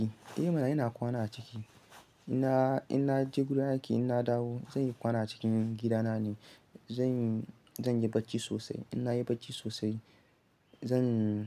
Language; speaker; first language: Hausa; non-native, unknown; Yoruba